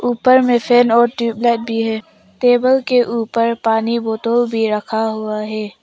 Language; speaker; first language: Hindi; non-native, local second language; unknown